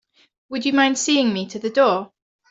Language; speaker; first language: English; native; English